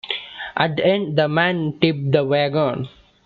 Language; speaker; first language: English; non-native, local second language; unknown